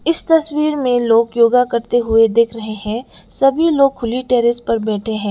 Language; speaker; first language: Hindi; non-native, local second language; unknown